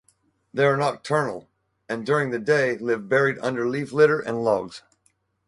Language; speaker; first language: English; native; English